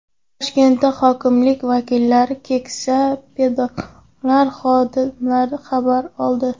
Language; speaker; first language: Uzbek; non-native, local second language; Kara-Kalpak